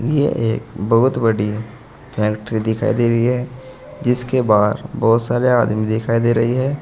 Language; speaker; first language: Hindi; native; Hindi